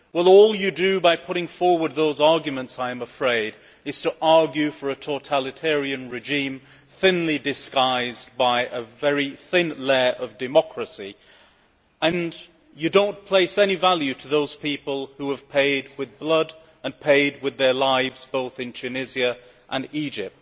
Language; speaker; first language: English; native; English